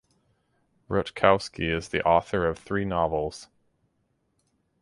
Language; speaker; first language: English; native; English